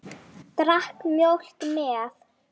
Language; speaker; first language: Icelandic; non-native, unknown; Lithuanian